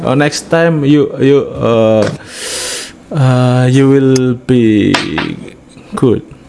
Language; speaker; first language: English; non-native, learner; Indonesian